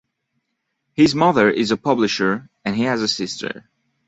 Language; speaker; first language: English; non-native, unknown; French